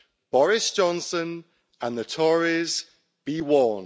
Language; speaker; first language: English; native; English